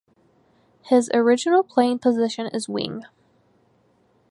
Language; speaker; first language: English; native; English